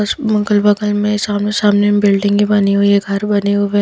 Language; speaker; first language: Hindi; non-native, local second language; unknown